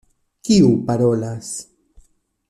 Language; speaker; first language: Esperanto; non-native, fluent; Spanish